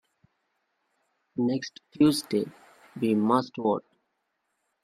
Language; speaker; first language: English; non-native, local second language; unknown